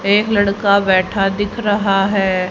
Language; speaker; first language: Hindi; native; Hindi